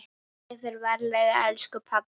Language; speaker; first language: Icelandic; native; Icelandic